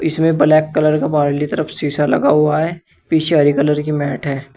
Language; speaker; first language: Hindi; native; Hindi